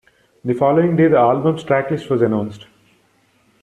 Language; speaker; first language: English; non-native, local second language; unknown